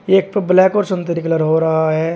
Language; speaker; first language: Hindi; native; Hindi